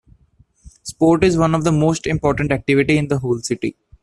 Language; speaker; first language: English; non-native, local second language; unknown